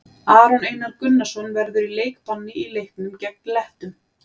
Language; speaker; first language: Icelandic; native; Icelandic